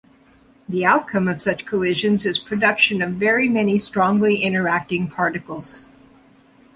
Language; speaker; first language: English; native; English